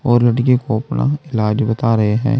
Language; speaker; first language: Hindi; native; Hindi